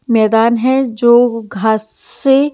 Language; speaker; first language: Hindi; native; Hindi